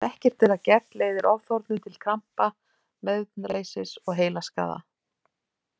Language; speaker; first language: Icelandic; native; Icelandic